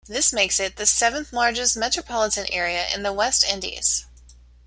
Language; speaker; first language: English; native; English